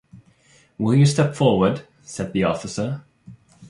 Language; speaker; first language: English; non-native, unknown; Dutch